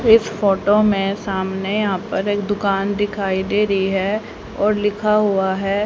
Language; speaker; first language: Hindi; native; Hindi